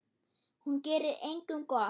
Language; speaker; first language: Icelandic; non-native, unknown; German